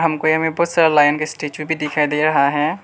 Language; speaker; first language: Hindi; non-native, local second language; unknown